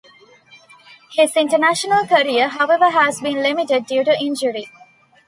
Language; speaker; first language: English; non-native, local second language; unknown